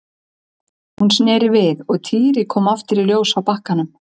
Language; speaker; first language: Icelandic; native; Icelandic